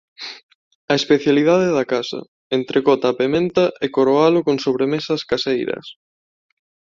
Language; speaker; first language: Galician; non-native, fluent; Spanish